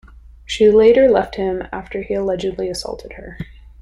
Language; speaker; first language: English; native; English